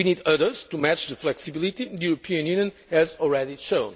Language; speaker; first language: English; non-native, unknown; Portuguese